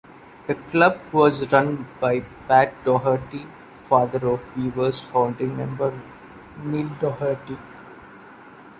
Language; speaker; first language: English; non-native, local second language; Malayalam